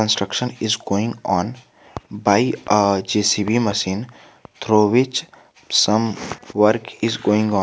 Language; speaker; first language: English; non-native, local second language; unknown